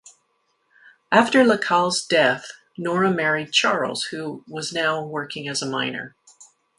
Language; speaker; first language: English; native; English